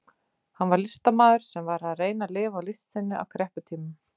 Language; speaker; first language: Icelandic; native; Icelandic